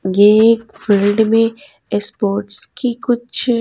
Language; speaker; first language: Hindi; native; Hindi